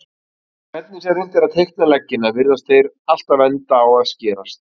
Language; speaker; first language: Icelandic; native; Icelandic